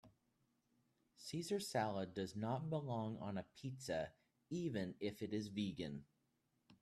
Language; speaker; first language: English; native; English